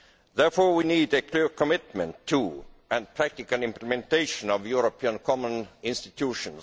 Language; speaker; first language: English; non-native, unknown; Estonian